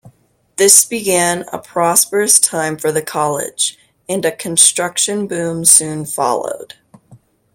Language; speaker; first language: English; native; English